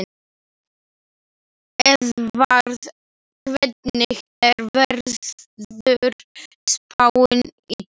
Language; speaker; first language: Icelandic; non-native, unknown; Slovak